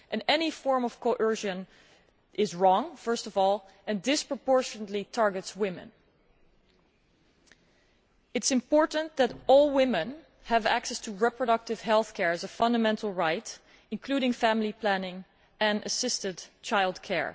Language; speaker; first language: English; non-native, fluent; Dutch